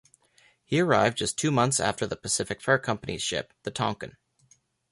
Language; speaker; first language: English; native; English